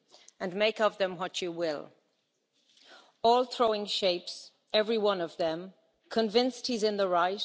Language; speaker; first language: English; native; English